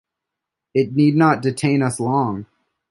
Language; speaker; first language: English; native; English